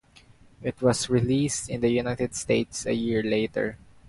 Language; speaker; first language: English; non-native, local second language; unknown